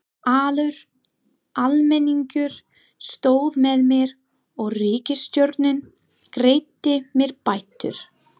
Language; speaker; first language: Icelandic; non-native, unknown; English